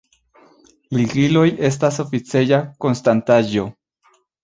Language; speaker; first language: Esperanto; non-native, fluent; Spanish